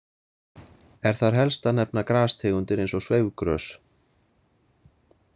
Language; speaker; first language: Icelandic; native; Icelandic